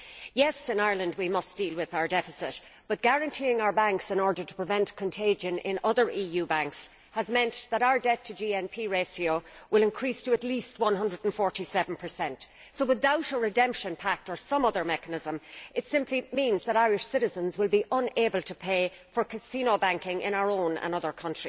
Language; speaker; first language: English; native; English